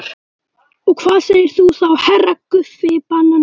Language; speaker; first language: Icelandic; native; Icelandic